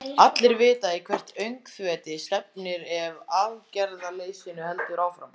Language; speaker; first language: Icelandic; native; Icelandic